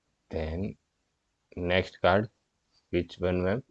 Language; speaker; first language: English; non-native, local second language; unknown